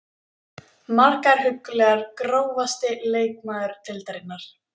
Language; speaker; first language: Icelandic; native; Icelandic